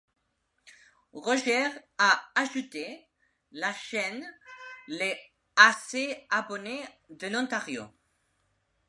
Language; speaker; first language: French; non-native, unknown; Spanish